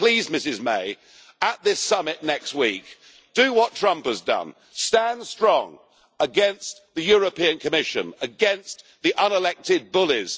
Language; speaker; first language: English; native; English